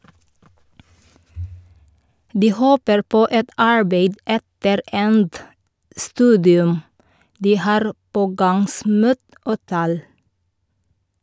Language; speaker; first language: Norwegian; non-native, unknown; Filipino